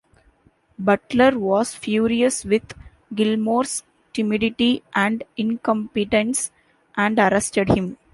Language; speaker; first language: English; non-native, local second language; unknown